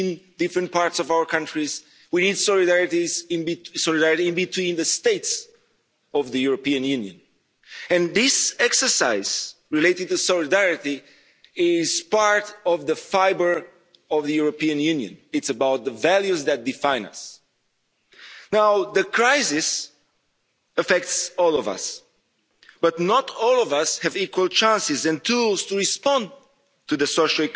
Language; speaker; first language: English; non-native, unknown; Romanian